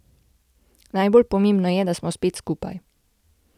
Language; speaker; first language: Slovenian; native; Slovenian